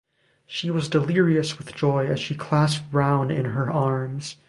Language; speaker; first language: English; native; English